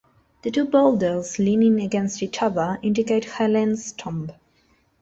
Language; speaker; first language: English; non-native, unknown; Spanish